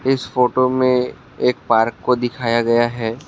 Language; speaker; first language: Hindi; non-native, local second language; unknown